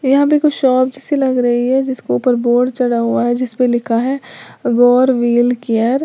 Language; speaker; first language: Hindi; native; Hindi